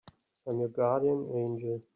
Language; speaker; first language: English; native; English